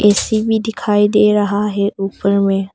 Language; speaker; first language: Hindi; early bilingual, other home language; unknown